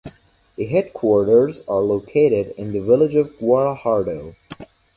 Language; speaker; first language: English; non-native, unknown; Persian